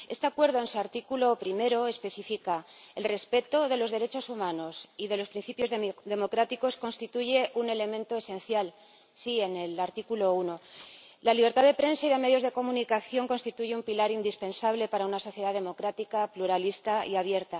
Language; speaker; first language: Spanish; native; Spanish